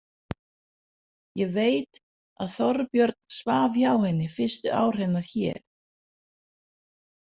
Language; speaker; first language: Icelandic; non-native, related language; Danish